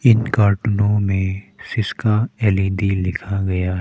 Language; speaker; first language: Hindi; non-native, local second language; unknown